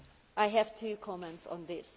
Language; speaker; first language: English; non-native, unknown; Hungarian